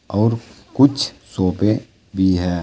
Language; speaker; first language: Hindi; native; Hindi